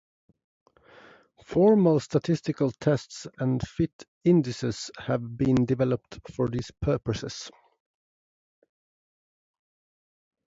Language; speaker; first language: English; non-native, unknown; Swedish